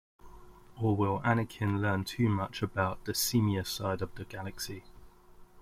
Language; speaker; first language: English; native; English